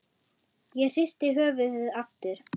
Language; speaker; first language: Icelandic; non-native, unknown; German